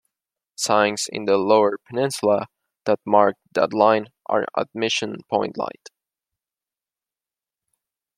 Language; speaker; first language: English; non-native, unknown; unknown